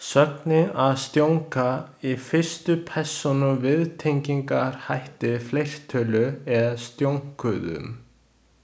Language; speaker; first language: Icelandic; non-native, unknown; Chinese